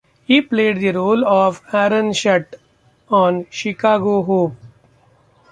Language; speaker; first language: English; non-native, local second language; Marathi